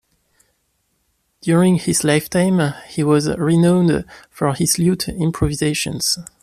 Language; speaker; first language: English; non-native, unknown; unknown